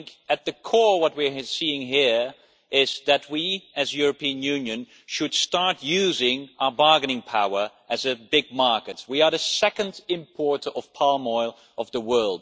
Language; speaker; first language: English; non-native, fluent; Dutch